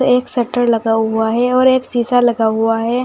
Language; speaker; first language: Hindi; native; Hindi